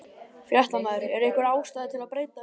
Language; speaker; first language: Icelandic; native; Icelandic